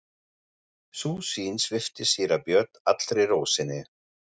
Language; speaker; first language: Icelandic; non-native, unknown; German